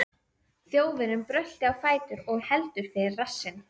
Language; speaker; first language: Icelandic; native; Icelandic